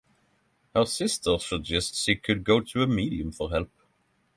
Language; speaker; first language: English; non-native, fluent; Norwegian